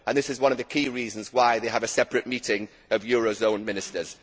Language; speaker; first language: English; native; English